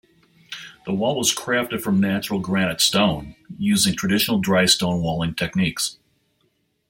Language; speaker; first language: English; native; English